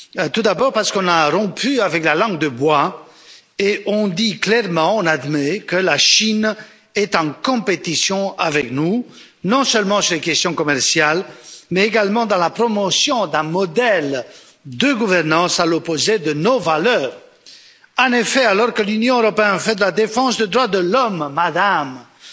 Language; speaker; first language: French; non-native, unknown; Romanian